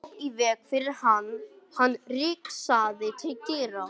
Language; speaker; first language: Icelandic; non-native, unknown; English